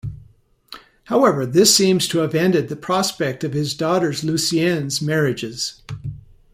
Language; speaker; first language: English; native; English